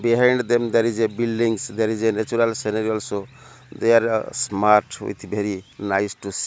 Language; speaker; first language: English; non-native, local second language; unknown